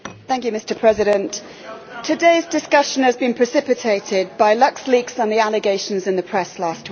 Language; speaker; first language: English; native; English